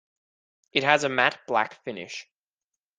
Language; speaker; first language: English; native; English